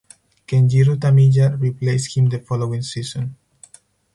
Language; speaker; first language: English; non-native, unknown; Spanish